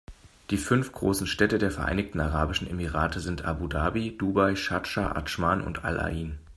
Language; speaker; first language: German; native; German